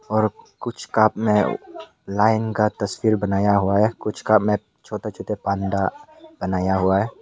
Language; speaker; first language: Hindi; non-native, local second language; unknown